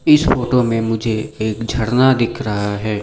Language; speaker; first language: Hindi; non-native, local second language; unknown